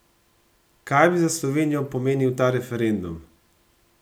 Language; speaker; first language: Slovenian; native; Slovenian